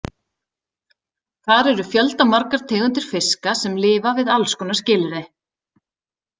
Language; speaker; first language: Icelandic; native; Icelandic